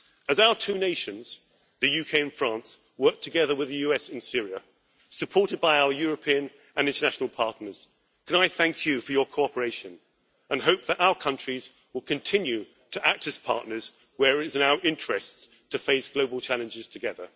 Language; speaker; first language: English; native; English